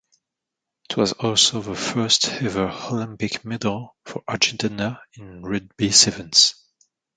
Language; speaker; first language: English; non-native, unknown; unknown